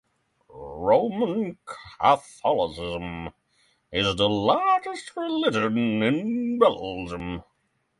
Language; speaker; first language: English; non-native, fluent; Norwegian